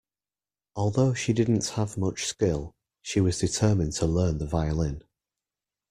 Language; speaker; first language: English; native; English